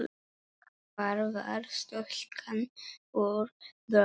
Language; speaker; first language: Icelandic; non-native, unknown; Polish